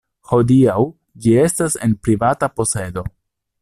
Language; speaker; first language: Esperanto; non-native, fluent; Italian